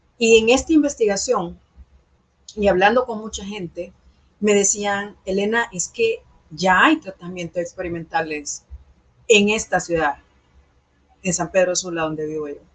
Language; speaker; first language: Spanish; native; Spanish